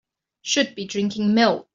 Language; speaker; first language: English; native; English